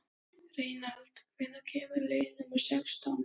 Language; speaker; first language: Icelandic; non-native, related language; Danish